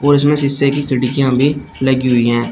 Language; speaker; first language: Hindi; native; Hindi